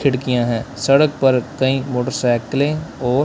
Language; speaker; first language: Hindi; non-native, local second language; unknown